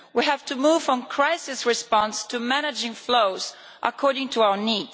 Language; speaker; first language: English; non-native, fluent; Italian